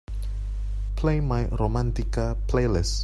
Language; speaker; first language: English; non-native, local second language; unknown